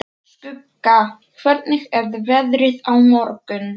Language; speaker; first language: Icelandic; non-native, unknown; Polish